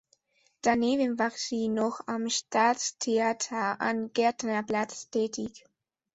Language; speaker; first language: German; non-native, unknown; Spanish